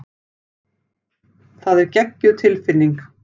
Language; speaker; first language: Icelandic; native; Icelandic